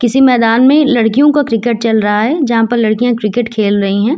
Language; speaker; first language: Hindi; native; Hindi